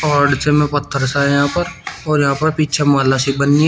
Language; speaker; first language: Hindi; native; Hindi